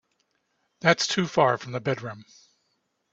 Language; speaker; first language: English; native; English